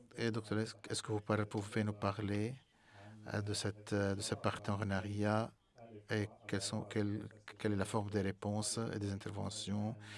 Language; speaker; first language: French; non-native, fluent; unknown